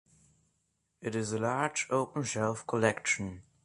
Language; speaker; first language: English; non-native, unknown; German